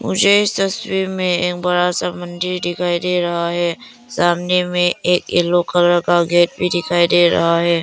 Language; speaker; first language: Hindi; early bilingual, other home language; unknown